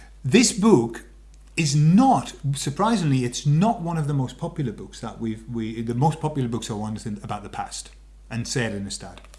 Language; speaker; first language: English; native; English